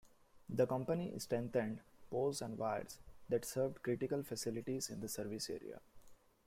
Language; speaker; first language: English; non-native, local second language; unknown